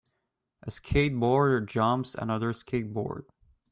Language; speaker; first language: English; native; English